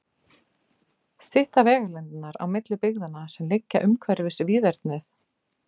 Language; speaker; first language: Icelandic; native; Icelandic